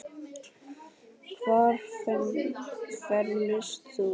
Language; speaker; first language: Icelandic; native; Icelandic